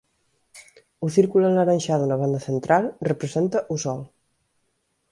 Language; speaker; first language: Galician; native; Galician